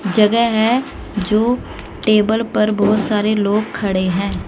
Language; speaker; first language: Hindi; native; Hindi